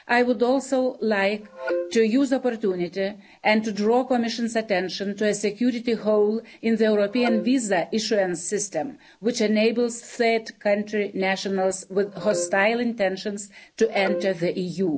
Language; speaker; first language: English; non-native, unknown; Lithuanian